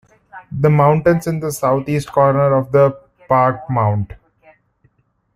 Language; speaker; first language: English; non-native, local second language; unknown